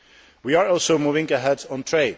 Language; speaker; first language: English; non-native, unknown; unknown